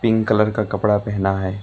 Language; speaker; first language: Hindi; non-native, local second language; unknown